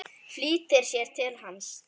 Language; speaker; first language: Icelandic; native; Icelandic